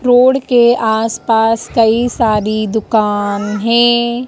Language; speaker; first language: Hindi; native; Hindi